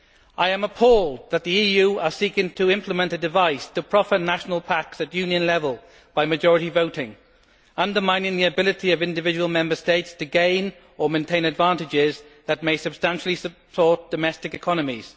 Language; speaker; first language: English; native; English